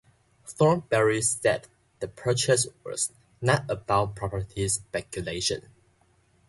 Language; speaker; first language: English; non-native, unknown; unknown